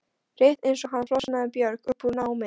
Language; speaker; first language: Icelandic; non-native, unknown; Polish